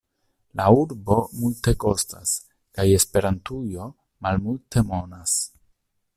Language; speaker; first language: Esperanto; non-native, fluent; Italian